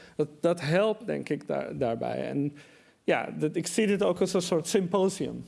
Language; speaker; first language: Dutch; early bilingual, other home language; Persian